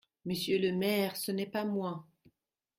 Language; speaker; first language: French; non-native, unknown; German